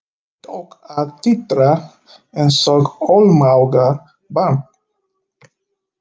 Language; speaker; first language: Icelandic; non-native, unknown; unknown